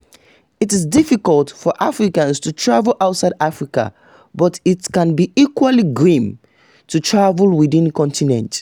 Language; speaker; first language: English; non-native, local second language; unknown